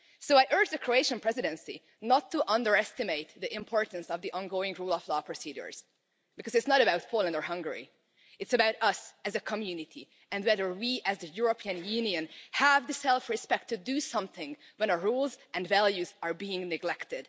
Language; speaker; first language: English; non-native, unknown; Hungarian